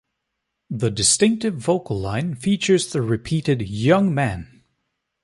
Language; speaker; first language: English; native; English